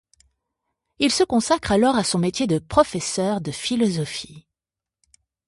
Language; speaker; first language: French; native; French